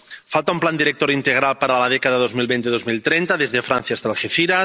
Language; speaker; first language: Spanish; non-native, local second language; Catalan